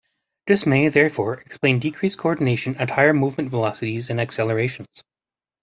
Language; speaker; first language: English; native; English